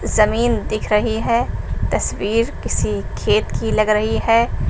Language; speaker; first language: Hindi; native; Hindi